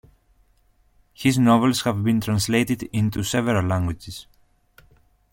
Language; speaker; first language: English; non-native, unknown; Greek